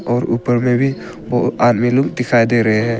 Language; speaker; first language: Hindi; non-native, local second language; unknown